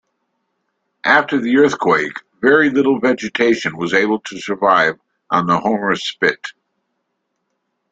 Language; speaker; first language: English; native; English